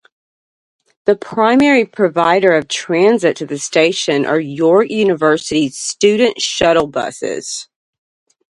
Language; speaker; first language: English; native; English